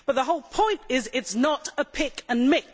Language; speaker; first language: English; native; English